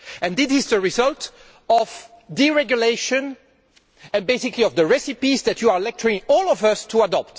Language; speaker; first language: English; non-native, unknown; French